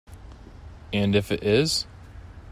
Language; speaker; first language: English; native; English